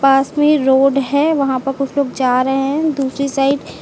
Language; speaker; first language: Hindi; native; Hindi